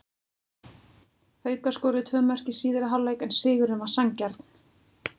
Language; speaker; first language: Icelandic; native; Icelandic